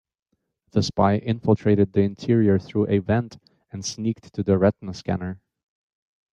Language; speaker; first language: English; native; English